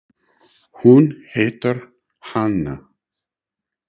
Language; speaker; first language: Icelandic; non-native, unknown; English